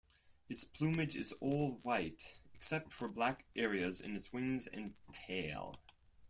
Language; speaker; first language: English; non-native, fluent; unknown